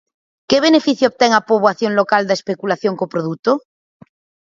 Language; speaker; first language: Galician; native; Galician